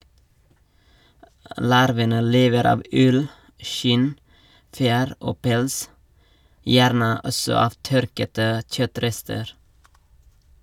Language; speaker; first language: Norwegian; non-native, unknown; Nepali